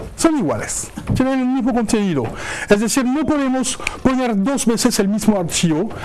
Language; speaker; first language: Spanish; non-native, fluent; French